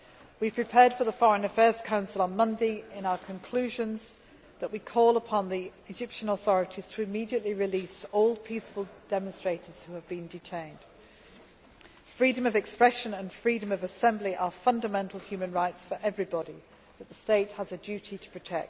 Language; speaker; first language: English; native; English